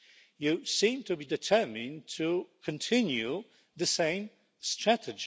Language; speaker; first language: English; non-native, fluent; Polish